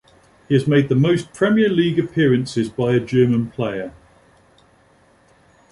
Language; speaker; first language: English; native; English